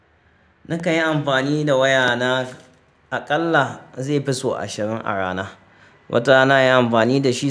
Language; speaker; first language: Hausa; native; Hausa